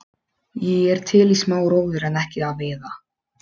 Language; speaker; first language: Icelandic; non-native, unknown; Polish